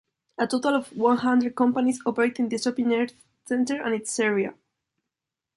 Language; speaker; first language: English; non-native, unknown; Spanish